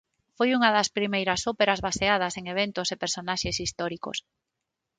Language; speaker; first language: Galician; non-native, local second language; Spanish